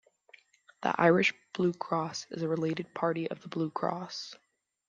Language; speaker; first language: English; non-native, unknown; German